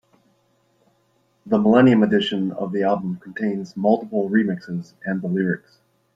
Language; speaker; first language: English; native; English